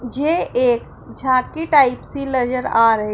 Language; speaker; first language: Hindi; non-native, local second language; Punjabi